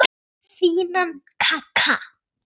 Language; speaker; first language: Icelandic; native; Icelandic